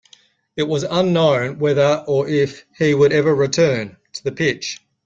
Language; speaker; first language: English; native; English